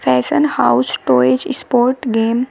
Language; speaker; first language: Hindi; native; Hindi